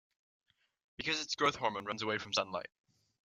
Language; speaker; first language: English; native; English